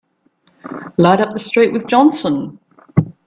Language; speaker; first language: English; native; English